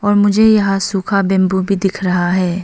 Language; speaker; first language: Hindi; non-native, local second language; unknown